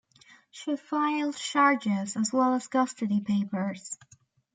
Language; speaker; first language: English; native; English